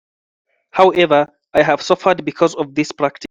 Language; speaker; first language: English; non-native, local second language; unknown